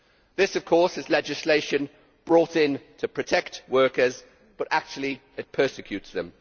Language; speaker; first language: English; native; English